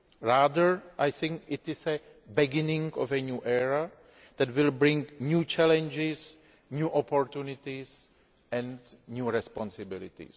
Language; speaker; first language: English; non-native, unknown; Greek